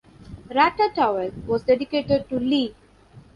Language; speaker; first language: English; non-native, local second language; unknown